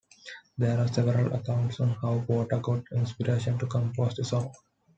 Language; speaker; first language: English; non-native, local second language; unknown